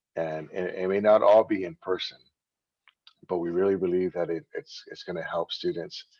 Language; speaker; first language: English; native; English